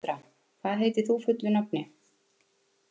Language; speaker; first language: Icelandic; native; Icelandic